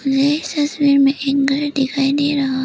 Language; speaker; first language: Hindi; early bilingual, other home language; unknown